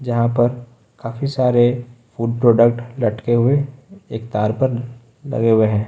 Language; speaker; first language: Hindi; native; Hindi